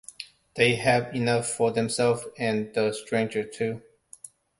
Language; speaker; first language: English; non-native, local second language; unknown